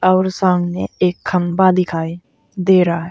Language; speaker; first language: Hindi; native; Hindi